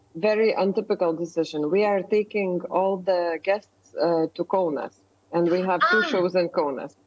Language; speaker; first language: English; non-native, fluent; Lithuanian